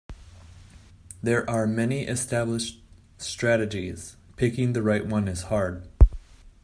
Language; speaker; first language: English; native; English